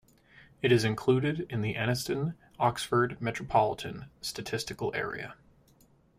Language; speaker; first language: English; native; English